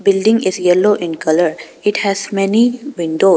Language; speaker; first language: English; non-native, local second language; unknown